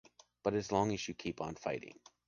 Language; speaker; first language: English; native; English